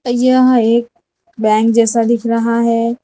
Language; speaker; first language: Hindi; non-native, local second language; Gujarati